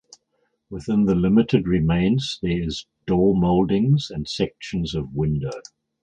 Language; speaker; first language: English; native; English